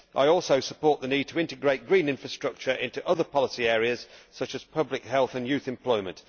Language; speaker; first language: English; native; English